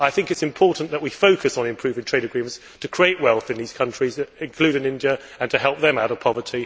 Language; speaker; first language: English; native; English